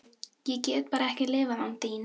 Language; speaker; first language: Icelandic; non-native, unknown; Filipino